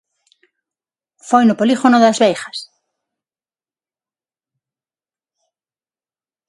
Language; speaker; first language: Galician; non-native, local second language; Spanish